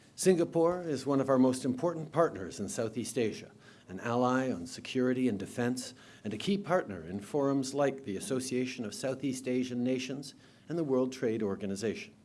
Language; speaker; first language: English; native; English